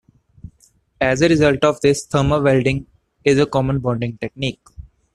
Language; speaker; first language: English; non-native, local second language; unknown